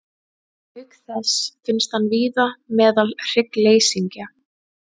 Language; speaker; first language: Icelandic; native; Icelandic